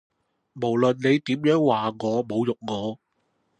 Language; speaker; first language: Cantonese; non-native, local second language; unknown